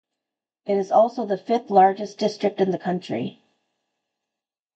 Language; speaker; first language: English; native; English